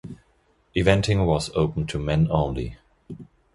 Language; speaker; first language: English; non-native, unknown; German